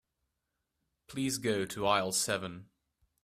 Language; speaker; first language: English; native; English